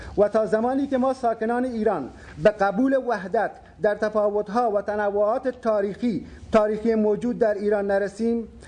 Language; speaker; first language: Persian; non-native, local second language; Baluchi